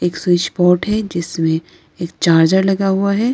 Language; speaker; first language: Hindi; non-native, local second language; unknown